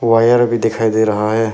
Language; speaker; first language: Hindi; non-native, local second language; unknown